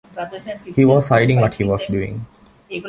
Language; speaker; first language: English; native; English